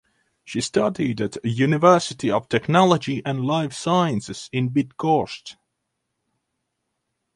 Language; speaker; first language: English; non-native, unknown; Latvian